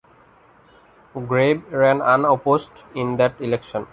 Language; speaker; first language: English; non-native, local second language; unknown